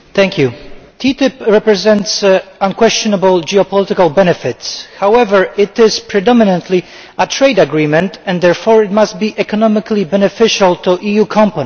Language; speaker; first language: English; non-native, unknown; Polish